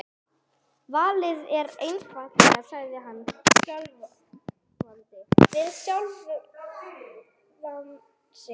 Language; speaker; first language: Icelandic; non-native, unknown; English